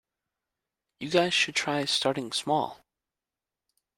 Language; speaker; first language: English; native; English